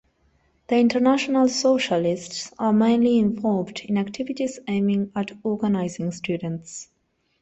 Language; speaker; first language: English; non-native, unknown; Spanish